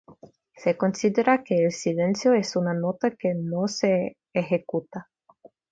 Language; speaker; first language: Spanish; non-native, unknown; Russian